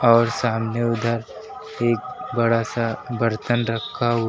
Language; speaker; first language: Hindi; native; Hindi